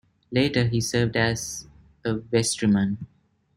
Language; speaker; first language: English; non-native, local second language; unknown